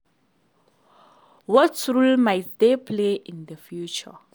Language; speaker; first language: English; non-native, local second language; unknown